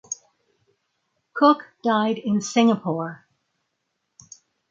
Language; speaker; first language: English; native; English